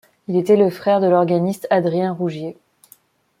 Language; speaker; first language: French; non-native, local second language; Malagasy